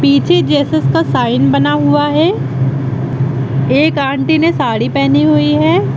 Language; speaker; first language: Hindi; native; Hindi